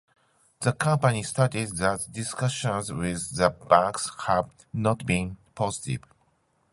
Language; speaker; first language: English; non-native, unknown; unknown